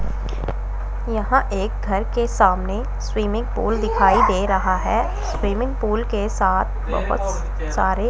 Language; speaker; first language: Hindi; non-native, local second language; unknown